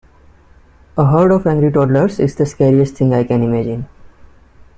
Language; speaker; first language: English; non-native, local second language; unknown